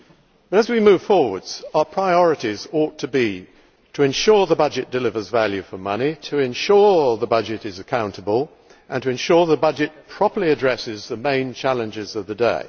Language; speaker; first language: English; native; English